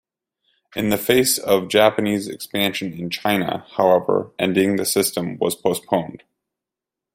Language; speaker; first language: English; native; English